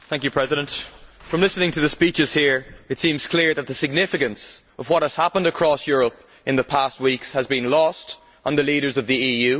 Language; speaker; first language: English; native; English